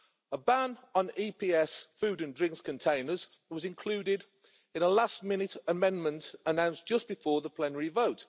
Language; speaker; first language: English; native; English